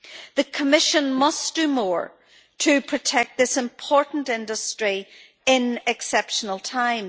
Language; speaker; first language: English; native; English